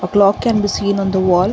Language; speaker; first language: English; non-native, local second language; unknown